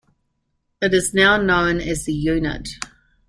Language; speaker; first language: English; native; English